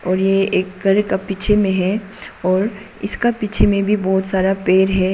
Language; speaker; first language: Hindi; non-native, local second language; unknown